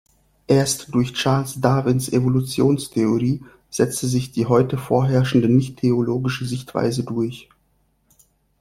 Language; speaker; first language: German; non-native, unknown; Russian